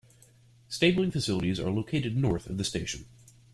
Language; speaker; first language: English; native; English